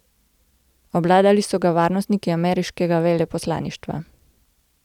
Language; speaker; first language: Slovenian; native; Slovenian